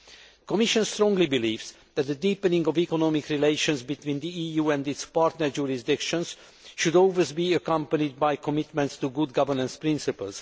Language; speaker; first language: English; non-native, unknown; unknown